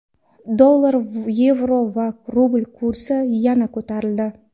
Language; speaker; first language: Uzbek; non-native, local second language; Kara-Kalpak